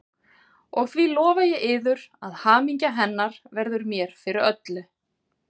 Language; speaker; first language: Icelandic; native; Icelandic